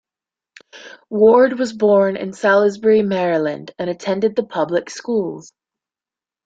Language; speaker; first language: English; native; English